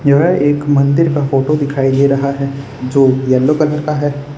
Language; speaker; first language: Hindi; non-native, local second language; Gujarati